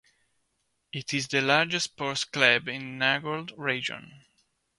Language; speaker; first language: English; non-native, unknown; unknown